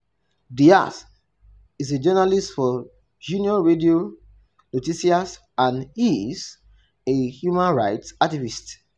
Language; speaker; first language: English; non-native, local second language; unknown